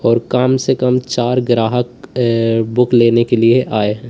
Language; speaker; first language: Hindi; native; Hindi